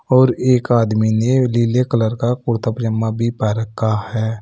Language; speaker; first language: Hindi; native; Hindi